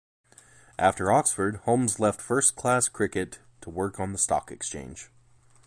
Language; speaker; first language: English; native; English